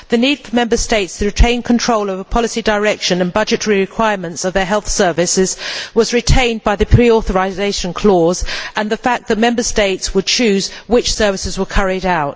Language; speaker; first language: English; native; English